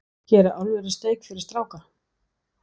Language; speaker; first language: Icelandic; non-native, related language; Danish